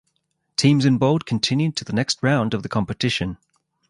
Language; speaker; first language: English; native; English